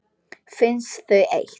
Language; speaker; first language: Icelandic; non-native, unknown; Polish